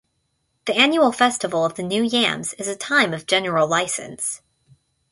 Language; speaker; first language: English; native; English